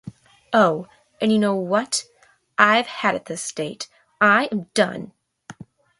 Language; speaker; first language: English; native; English